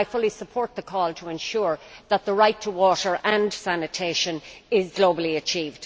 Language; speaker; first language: English; native; English